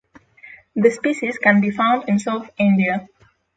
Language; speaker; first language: English; non-native, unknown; Polish